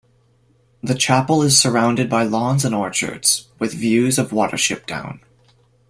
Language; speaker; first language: English; native; English